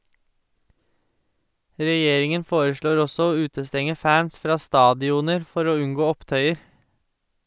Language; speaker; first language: Norwegian; native; Norwegian